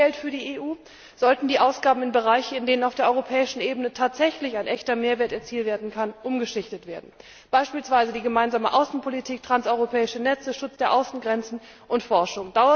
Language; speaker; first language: German; native; German